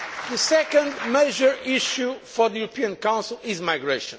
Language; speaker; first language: English; non-native, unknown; Portuguese